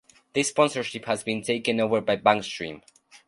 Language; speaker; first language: English; non-native, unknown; Spanish